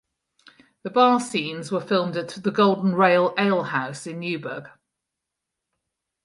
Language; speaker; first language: English; native; English